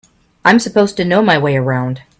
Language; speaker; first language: English; native; English